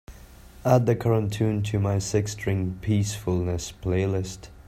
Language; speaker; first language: English; non-native, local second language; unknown